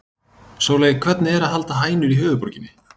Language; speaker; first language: Icelandic; native; Icelandic